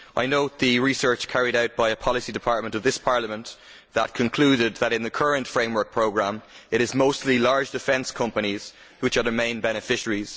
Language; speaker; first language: English; native; English